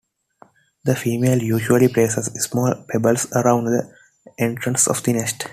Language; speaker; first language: English; non-native, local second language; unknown